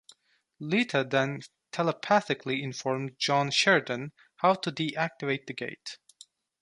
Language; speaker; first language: English; non-native, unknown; Turkish